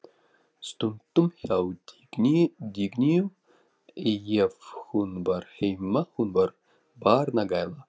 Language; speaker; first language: Icelandic; non-native, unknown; Russian